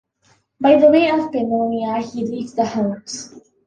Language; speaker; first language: English; non-native, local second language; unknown